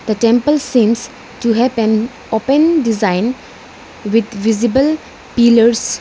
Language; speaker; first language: English; non-native, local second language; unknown